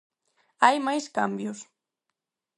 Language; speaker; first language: Galician; non-native, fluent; Spanish